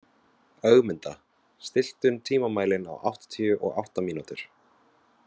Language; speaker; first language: Icelandic; non-native, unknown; Vietnamese